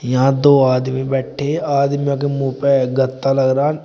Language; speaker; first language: Hindi; native; Hindi